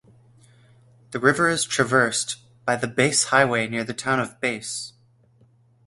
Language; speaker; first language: English; native; English